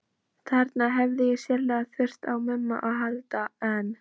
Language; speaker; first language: Icelandic; non-native, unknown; Polish